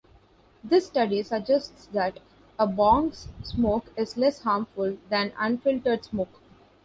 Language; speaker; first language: English; non-native, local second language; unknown